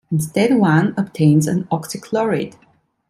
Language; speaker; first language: English; non-native, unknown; Italian